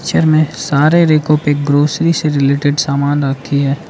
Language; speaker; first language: Hindi; early bilingual, other home language; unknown